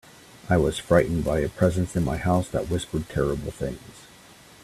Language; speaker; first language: English; native; English